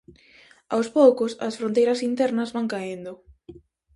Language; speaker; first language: Galician; native; Galician